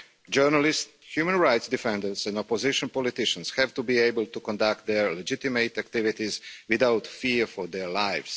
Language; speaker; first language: English; non-native, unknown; Croatian